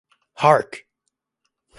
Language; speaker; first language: English; non-native, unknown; German